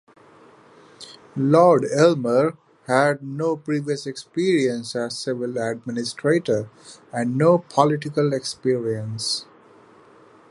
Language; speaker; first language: English; non-native, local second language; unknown